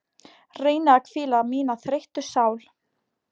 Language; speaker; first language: Icelandic; non-native, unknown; Polish